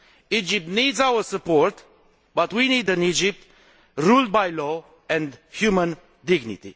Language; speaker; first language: English; non-native, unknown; Romanian